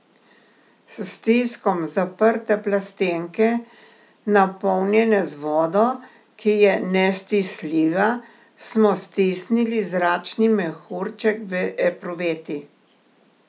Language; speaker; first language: Slovenian; native; Slovenian